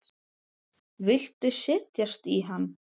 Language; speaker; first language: Icelandic; native; Icelandic